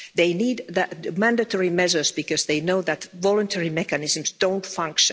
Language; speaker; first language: English; non-native, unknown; Finnish